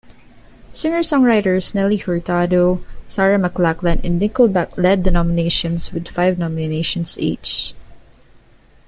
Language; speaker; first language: English; non-native, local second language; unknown